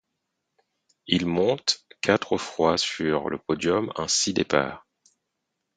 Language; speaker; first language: French; non-native, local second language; Haitian Creole